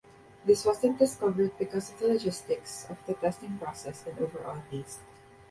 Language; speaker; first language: English; non-native, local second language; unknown